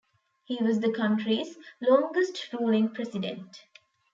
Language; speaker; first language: English; non-native, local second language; Tamil